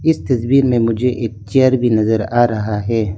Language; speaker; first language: Hindi; non-native, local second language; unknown